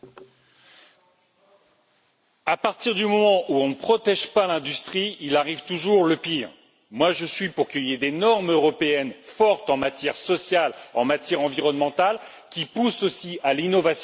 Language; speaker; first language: French; native; French